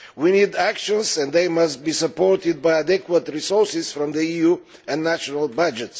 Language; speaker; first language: English; non-native, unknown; Bulgarian